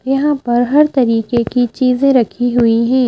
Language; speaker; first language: Hindi; native; Hindi